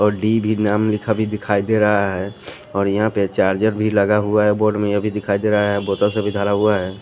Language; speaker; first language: Hindi; non-native, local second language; Bhojpuri